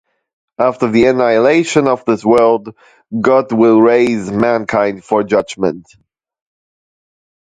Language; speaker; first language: English; non-native, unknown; German